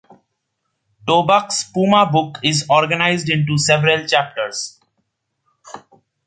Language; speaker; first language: English; non-native, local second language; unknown